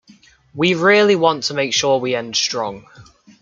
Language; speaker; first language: English; native; English